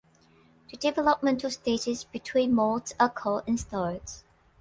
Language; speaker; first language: English; non-native, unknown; Thai